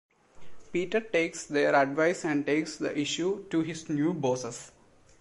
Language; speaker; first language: English; non-native, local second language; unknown